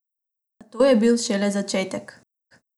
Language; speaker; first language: Slovenian; non-native, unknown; Macedonian